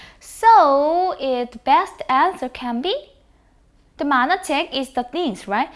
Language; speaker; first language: English; non-native, fluent; Korean